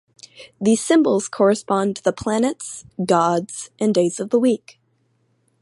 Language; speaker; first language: English; native; English